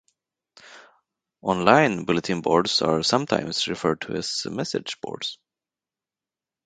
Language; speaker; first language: English; non-native, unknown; Swedish